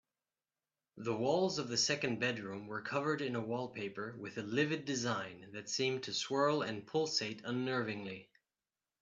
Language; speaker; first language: English; native; English